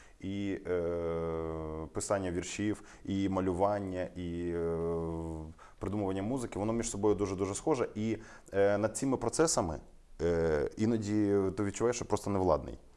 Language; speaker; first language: Ukrainian; non-native, local second language; Russian